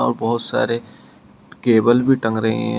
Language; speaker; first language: Hindi; native; Hindi